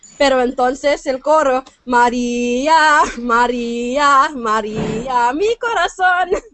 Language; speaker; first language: Spanish; non-native, fluent; English